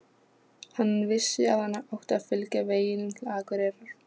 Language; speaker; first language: Icelandic; non-native, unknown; Polish